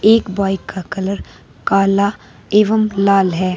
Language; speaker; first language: Hindi; native; Hindi